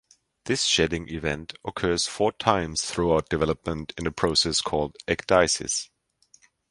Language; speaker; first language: English; non-native, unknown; German